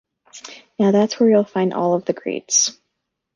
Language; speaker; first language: English; native; English